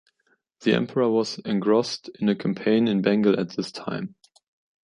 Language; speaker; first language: English; non-native, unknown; German